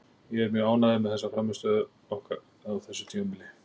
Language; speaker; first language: Icelandic; native; Icelandic